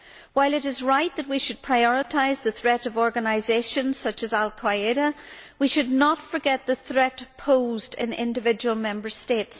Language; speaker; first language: English; native; English